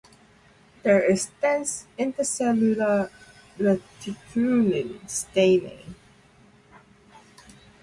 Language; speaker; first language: English; non-native, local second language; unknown